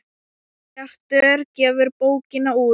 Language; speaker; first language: Icelandic; non-native, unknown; Thai